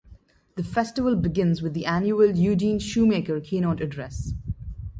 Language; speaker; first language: English; non-native, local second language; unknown